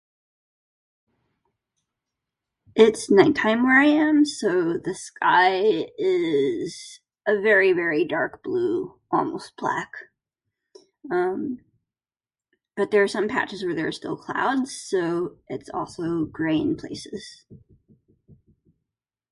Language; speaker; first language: English; native; English